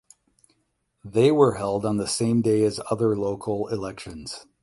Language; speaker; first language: English; native; English